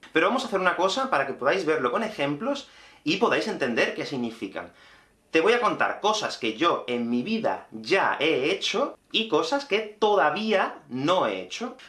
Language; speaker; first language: Spanish; native; Spanish